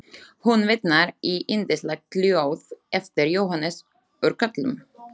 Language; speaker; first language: Icelandic; non-native, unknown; Slovak